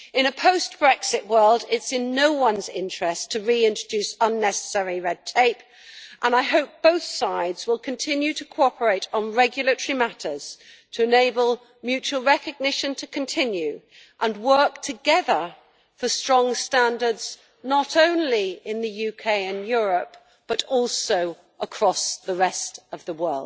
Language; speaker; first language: English; native; English